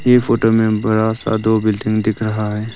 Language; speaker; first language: Hindi; non-native, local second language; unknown